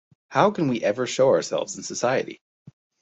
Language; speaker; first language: English; native; English